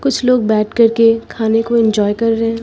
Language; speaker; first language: Hindi; native; Hindi